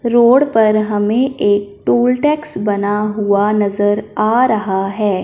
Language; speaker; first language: Hindi; non-native, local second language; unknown